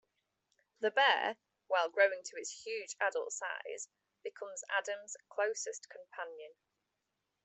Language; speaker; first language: English; native; English